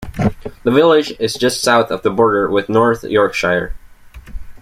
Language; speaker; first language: English; native; English